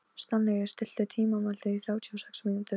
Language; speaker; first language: Icelandic; non-native, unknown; Polish